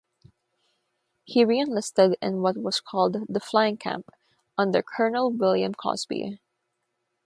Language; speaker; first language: English; non-native, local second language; Filipino